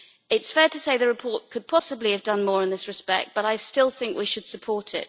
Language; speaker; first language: English; native; English